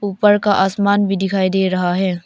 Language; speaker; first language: Hindi; non-native, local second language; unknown